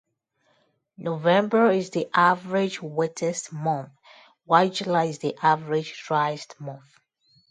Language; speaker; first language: English; non-native, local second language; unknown